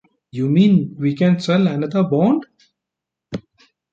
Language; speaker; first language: English; non-native, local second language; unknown